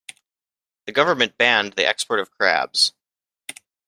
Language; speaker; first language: English; native; English